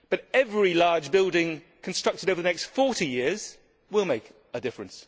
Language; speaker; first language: English; native; English